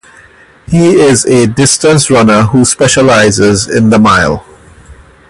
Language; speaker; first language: English; native; English